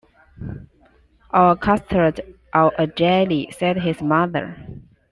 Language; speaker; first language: English; non-native, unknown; Chinese